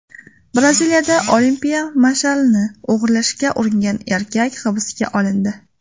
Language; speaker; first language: Uzbek; native; Uzbek